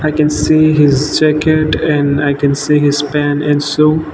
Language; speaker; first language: English; non-native, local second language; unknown